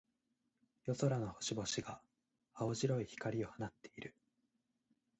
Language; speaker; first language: Japanese; native; Japanese